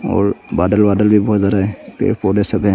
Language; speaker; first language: Hindi; non-native, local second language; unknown